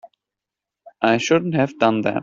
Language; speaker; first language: English; native; English